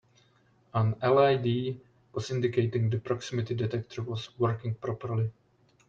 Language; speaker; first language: English; non-native, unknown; Czech